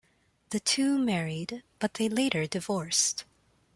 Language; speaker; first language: English; non-native, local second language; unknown